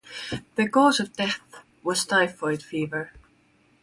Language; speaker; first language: English; non-native, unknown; Estonian